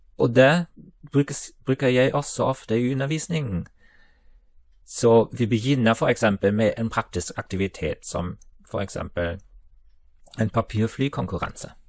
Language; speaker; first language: Norwegian; non-native, related language; German